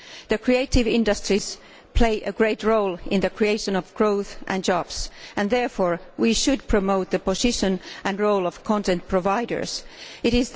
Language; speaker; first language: English; non-native, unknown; Finnish